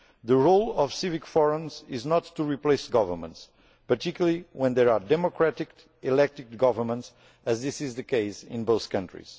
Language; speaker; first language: English; non-native, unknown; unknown